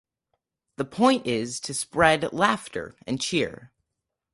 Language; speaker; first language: English; native; English